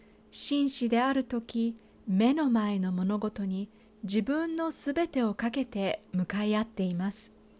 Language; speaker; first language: Japanese; native; Japanese